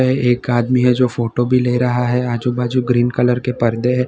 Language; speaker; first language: Hindi; non-native, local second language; Gujarati